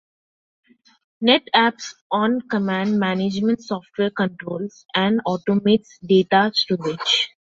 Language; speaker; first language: English; non-native, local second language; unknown